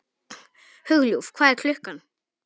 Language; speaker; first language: Icelandic; non-native, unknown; Polish